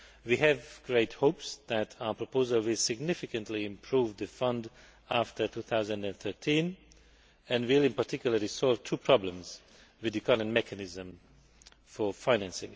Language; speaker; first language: English; non-native, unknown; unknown